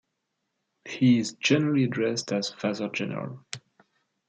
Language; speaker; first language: English; non-native, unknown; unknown